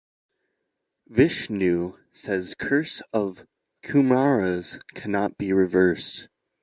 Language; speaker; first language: English; native; English